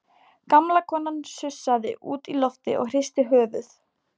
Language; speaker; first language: Icelandic; non-native, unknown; Polish